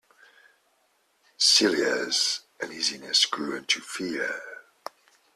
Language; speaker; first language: English; native; English